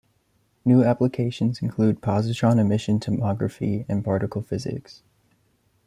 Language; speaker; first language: English; native; English